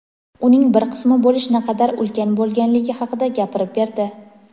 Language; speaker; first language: Uzbek; native; Uzbek